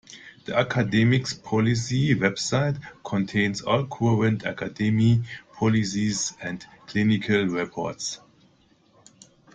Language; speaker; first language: English; non-native, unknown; German